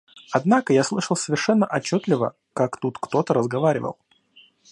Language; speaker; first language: Russian; native; Russian